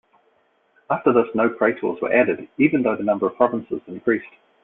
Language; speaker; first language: English; native; English